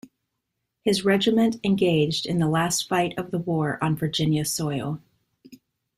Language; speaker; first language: English; native; English